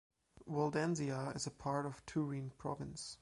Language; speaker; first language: English; non-native, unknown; German